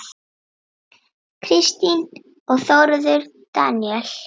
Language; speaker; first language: Icelandic; native; Icelandic